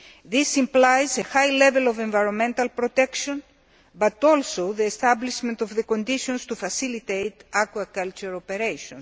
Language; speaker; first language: English; non-native, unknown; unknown